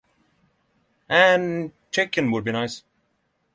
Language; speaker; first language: English; non-native, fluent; Norwegian